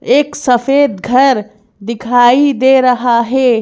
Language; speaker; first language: Hindi; native; Hindi